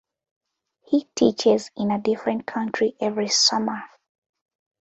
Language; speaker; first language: English; non-native, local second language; Ganda